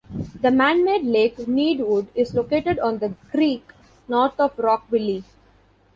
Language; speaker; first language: English; non-native, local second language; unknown